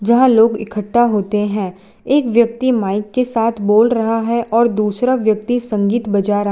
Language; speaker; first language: Hindi; non-native, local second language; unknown